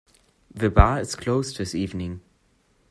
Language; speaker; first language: English; non-native, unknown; German